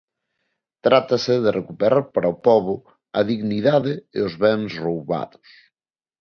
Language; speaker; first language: Galician; non-native, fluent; Spanish